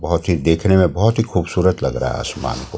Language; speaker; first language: Hindi; native; Hindi